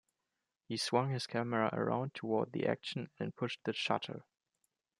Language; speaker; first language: English; non-native, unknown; German